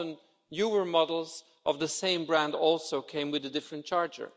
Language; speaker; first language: English; non-native, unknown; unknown